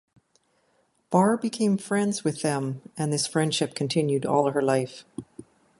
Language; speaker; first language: English; native; English